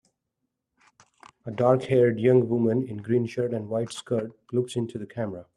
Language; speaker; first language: English; non-native, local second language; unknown